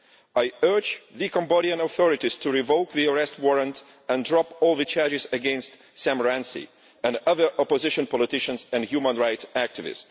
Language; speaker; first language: English; non-native, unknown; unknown